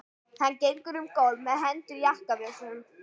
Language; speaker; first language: Icelandic; native; Icelandic